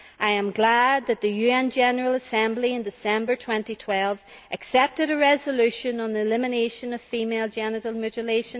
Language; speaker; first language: English; native; English